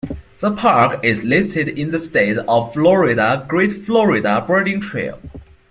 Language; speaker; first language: English; non-native, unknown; Chinese